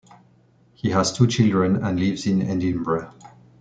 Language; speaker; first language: English; non-native, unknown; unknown